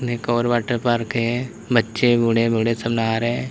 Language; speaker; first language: Hindi; native; Hindi